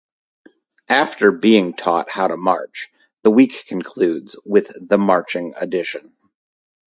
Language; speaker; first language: English; native; English